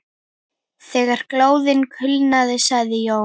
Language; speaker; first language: Icelandic; native; Icelandic